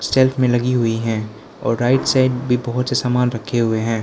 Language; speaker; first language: Hindi; non-native, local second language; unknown